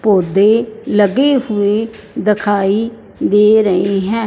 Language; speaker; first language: Hindi; non-native, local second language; Punjabi